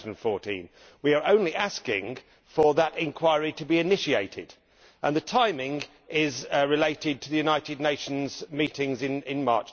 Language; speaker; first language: English; native; English